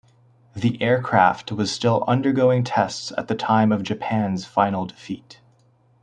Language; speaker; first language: English; native; English